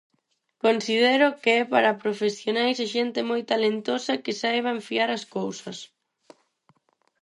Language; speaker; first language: Galician; non-native, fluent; Spanish